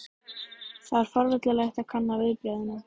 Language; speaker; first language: Icelandic; native; Icelandic